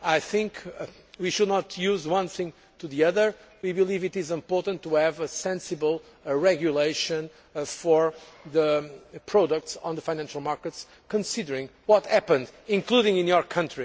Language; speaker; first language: English; non-native, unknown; Portuguese